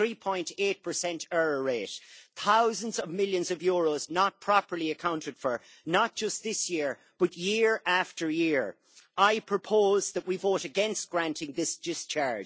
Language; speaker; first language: English; native; English